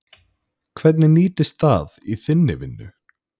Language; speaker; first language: Icelandic; native; Icelandic